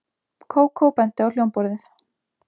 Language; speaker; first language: Icelandic; native; Icelandic